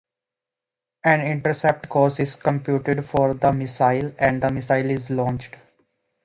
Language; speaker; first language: English; native; English